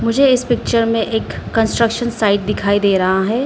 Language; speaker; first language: Hindi; early bilingual, other home language; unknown